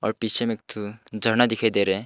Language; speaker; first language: Hindi; non-native, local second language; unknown